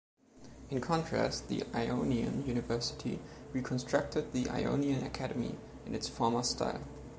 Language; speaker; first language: English; non-native, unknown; German